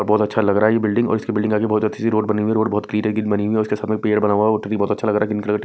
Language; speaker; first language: Hindi; non-native, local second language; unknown